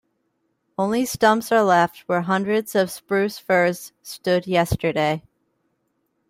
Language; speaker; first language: English; native; English